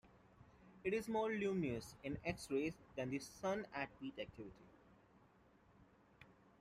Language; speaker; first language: English; non-native, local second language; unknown